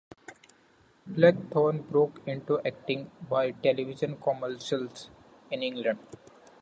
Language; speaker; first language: English; non-native, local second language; Marathi